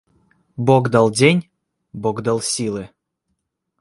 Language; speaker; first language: Russian; native; Russian